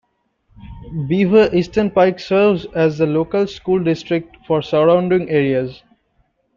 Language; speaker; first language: English; non-native, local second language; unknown